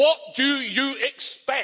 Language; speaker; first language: English; native; English